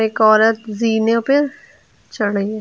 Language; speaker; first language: Hindi; native; Hindi